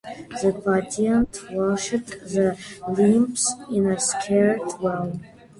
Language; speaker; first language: English; native; English